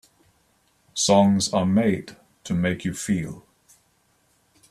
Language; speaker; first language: English; native; English